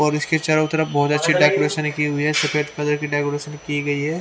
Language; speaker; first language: Hindi; native; Hindi